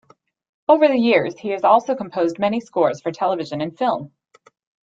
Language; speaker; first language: English; native; English